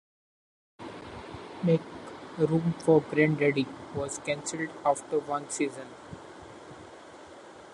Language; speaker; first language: English; non-native, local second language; Marathi